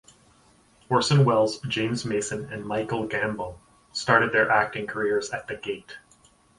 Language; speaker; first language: English; native; English